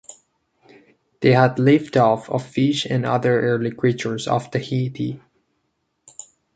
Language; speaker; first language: English; non-native, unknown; Catalan